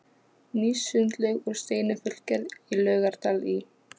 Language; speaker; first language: Icelandic; non-native, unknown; Polish